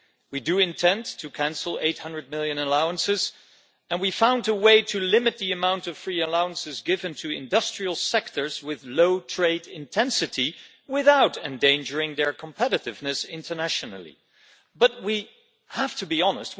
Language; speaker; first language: English; non-native, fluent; Dutch